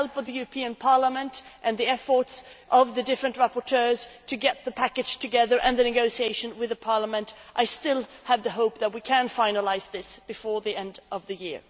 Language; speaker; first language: English; non-native, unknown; Swedish